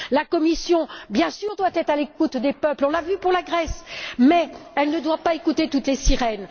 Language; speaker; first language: French; native; French